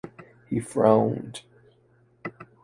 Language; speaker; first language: English; non-native, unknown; Chinese